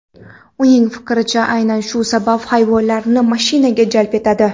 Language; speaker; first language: Uzbek; non-native, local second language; Kara-Kalpak